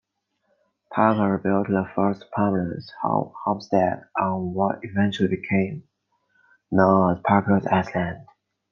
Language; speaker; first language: English; non-native, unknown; Chinese